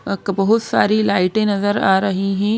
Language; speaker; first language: Hindi; native; Hindi